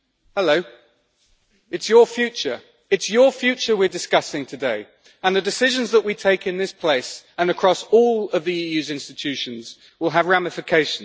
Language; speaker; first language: English; native; English